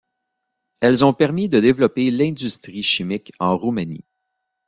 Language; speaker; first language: French; native; French